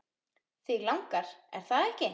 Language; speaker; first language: Icelandic; native; Icelandic